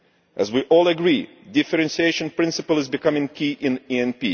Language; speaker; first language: English; non-native, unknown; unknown